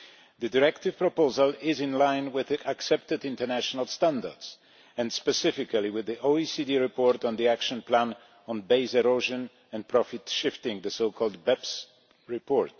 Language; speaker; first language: English; non-native, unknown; Polish